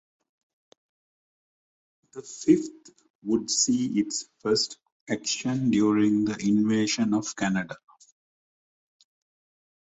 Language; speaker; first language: English; non-native, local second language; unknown